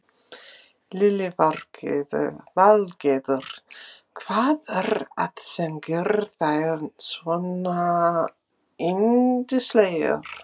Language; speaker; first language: Icelandic; non-native, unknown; English